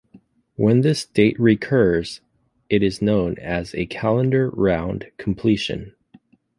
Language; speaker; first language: English; native; English